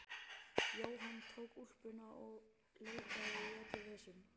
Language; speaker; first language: Icelandic; native; Icelandic